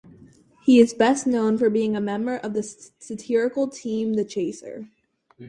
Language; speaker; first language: English; native; English